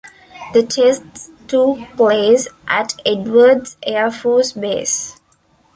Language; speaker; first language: English; non-native, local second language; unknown